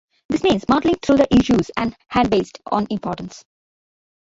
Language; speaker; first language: English; non-native, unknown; Bangla